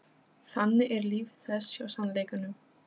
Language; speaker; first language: Icelandic; non-native, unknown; Polish